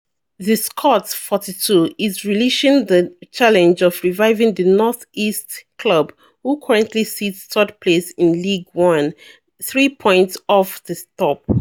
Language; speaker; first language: English; non-native, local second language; Yoruba